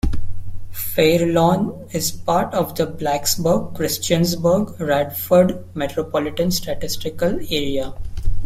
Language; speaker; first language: English; non-native, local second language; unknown